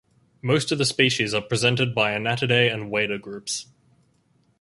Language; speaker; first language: English; native; English